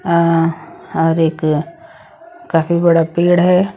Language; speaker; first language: Hindi; non-native, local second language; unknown